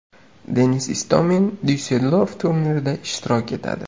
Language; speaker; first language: Uzbek; native; Uzbek